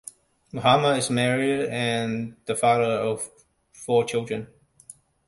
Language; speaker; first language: English; non-native, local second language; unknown